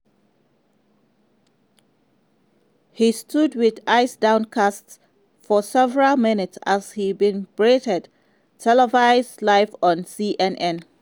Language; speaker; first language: English; non-native, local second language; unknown